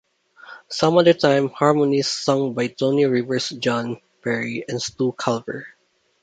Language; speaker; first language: English; non-native, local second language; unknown